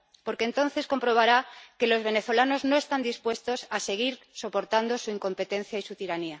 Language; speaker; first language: Spanish; native; Spanish